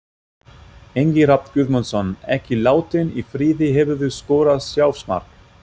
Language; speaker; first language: Icelandic; non-native, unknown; German